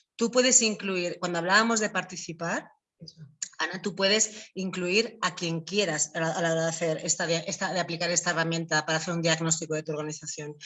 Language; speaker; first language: Spanish; native; Spanish